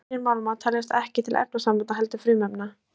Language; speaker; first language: Icelandic; native; Icelandic